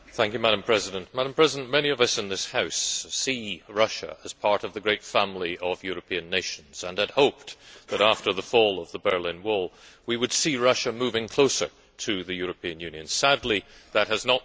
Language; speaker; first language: English; native; English